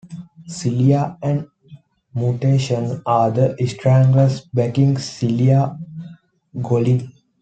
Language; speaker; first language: English; non-native, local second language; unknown